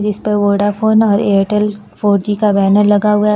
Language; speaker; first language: Hindi; native; Hindi